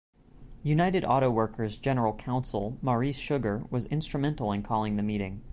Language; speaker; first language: English; native; English